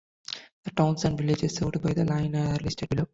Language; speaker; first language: English; non-native, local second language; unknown